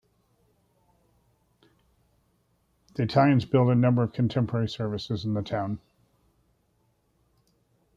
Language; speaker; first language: English; native; English